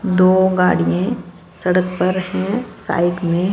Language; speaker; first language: Hindi; non-native, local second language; Punjabi